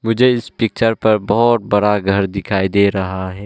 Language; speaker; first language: Hindi; early bilingual, other home language; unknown